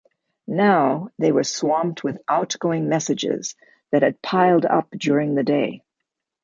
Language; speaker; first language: English; native; English